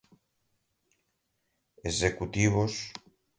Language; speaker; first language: Portuguese; non-native, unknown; Galician